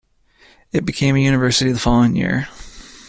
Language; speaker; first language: English; native; English